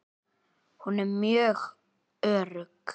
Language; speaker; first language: Icelandic; native; Icelandic